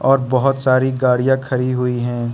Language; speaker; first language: Hindi; non-native, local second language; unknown